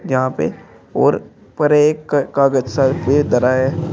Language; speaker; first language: Hindi; native; Hindi